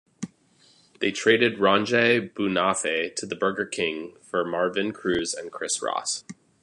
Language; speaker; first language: English; native; English